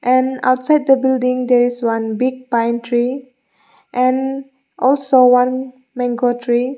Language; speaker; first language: English; non-native, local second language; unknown